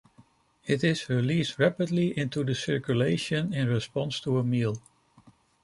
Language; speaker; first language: English; non-native, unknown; Dutch